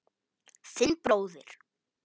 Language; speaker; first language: Icelandic; non-native, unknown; Polish